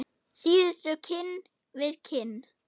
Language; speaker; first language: Icelandic; non-native, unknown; German